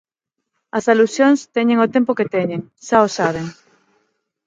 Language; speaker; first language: Galician; non-native, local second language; Spanish